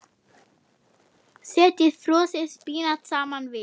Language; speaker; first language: Icelandic; non-native, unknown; German